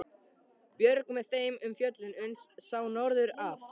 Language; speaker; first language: Icelandic; native; Icelandic